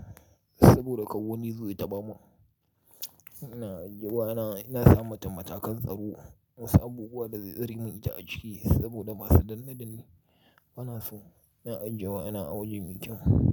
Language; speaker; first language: Hausa; native; Hausa